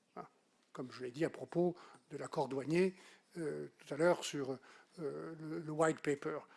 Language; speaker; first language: French; native; French